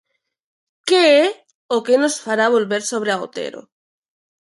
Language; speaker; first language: Galician; non-native, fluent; Spanish